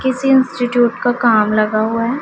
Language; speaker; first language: Hindi; non-native, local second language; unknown